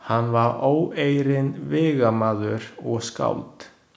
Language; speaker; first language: Icelandic; non-native, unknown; Chinese